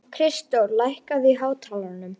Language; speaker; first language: Icelandic; native; Icelandic